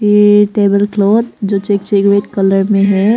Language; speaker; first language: Hindi; early bilingual, other home language; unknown